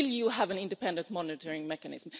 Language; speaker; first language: English; non-native, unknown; Swedish